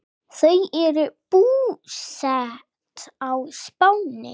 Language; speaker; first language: Icelandic; non-native, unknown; English